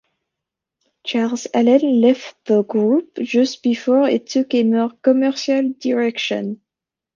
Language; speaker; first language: English; native; English